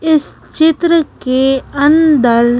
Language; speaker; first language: Hindi; native; Hindi